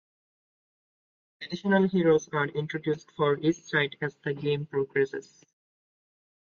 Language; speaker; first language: English; non-native, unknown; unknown